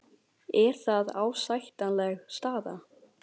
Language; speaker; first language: Icelandic; non-native, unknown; Chinese